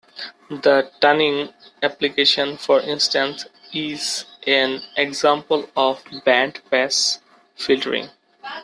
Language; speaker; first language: English; non-native, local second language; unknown